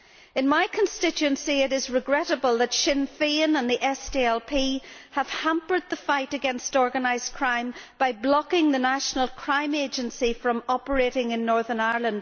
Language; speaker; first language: English; native; English